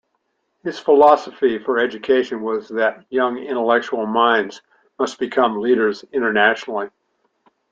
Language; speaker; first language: English; native; English